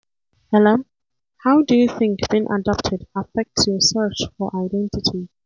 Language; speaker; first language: English; non-native, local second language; Hausa